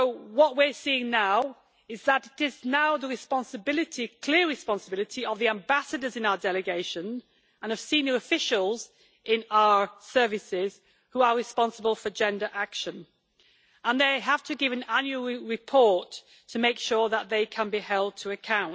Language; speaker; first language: English; native; English